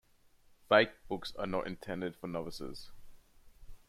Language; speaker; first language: English; native; English